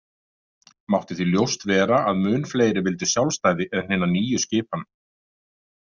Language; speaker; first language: Icelandic; native; Icelandic